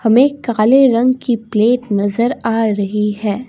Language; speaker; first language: Hindi; non-native, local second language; Assamese